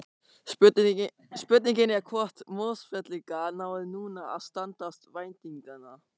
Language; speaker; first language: Icelandic; non-native, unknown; German